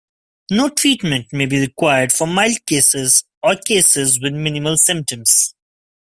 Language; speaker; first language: English; non-native, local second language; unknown